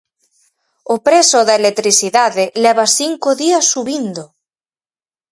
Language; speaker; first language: Galician; native; Galician